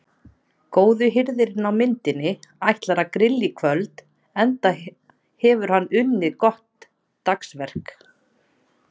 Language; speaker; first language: Icelandic; native; Icelandic